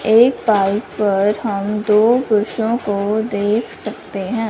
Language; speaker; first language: Hindi; non-native, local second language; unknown